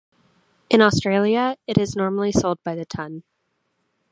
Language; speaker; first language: English; native; English